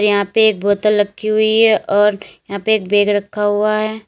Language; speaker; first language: Hindi; native; Hindi